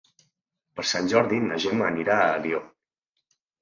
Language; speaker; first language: Catalan; native; Catalan